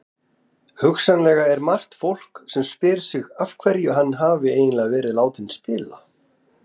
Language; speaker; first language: Icelandic; native; Icelandic